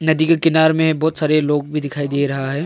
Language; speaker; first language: Hindi; non-native, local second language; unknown